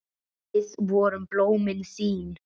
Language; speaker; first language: Icelandic; native; Icelandic